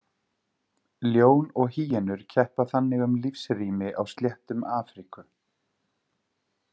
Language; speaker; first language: Icelandic; native; Icelandic